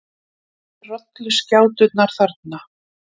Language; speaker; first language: Icelandic; native; Icelandic